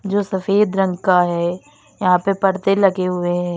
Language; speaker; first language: Hindi; native; Hindi